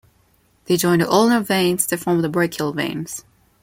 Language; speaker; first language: English; non-native, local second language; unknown